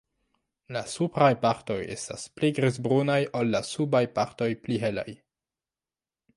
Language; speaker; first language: Esperanto; non-native, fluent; French